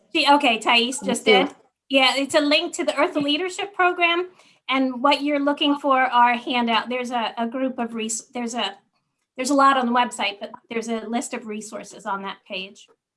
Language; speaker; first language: English; native; English